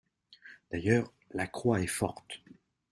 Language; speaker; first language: French; native; French